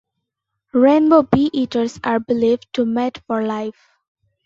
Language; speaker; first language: English; non-native, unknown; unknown